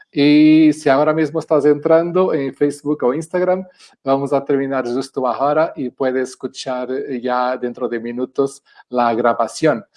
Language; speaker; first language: Spanish; non-native, related language; Portuguese